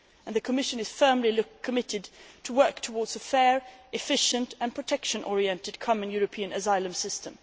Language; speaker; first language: English; non-native, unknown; Swedish